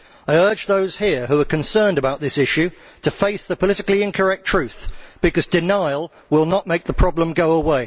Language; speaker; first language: English; native; English